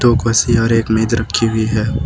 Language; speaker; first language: Hindi; native; Hindi